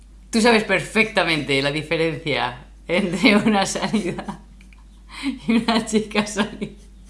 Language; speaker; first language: Spanish; native; Spanish